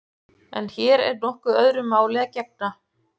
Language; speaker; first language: Icelandic; native; Icelandic